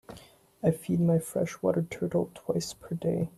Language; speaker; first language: English; native; English